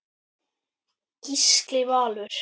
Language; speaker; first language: Icelandic; native; Icelandic